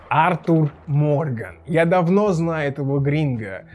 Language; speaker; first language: Russian; native; Russian